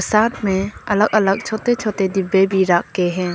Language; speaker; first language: Hindi; non-native, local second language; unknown